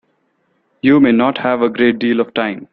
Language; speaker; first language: English; non-native, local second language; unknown